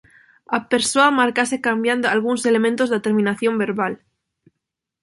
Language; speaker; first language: Galician; non-native, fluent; Spanish